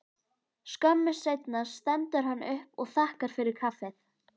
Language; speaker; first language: Icelandic; native; Icelandic